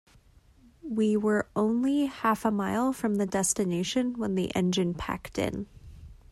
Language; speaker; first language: English; native; English